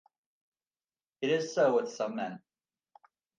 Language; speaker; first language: English; native; English